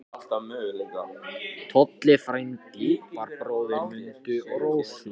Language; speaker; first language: Icelandic; non-native, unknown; Japanese